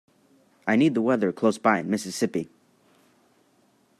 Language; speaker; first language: English; native; English